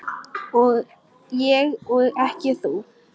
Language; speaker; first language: Icelandic; non-native, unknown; Polish